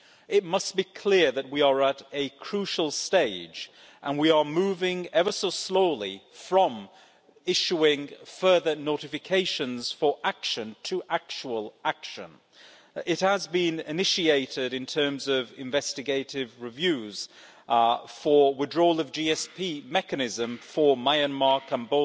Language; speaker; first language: English; native; English